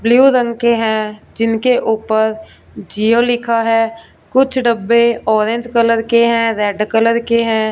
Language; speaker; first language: Hindi; non-native, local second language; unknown